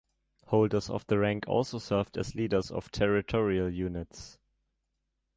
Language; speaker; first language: English; non-native, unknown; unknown